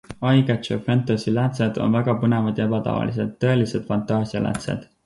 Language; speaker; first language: Estonian; native; Estonian